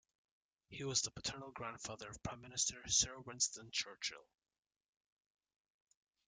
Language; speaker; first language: English; native; English